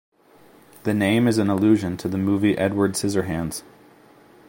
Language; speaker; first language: English; native; English